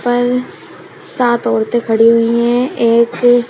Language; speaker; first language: Hindi; native; Hindi